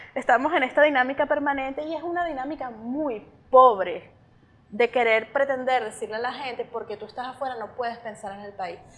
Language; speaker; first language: Spanish; native; Spanish